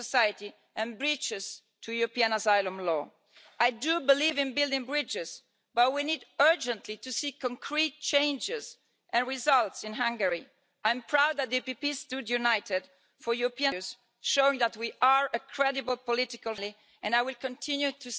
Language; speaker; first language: English; native; English